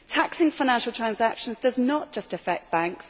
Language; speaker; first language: English; native; English